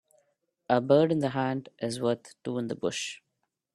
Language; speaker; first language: English; non-native, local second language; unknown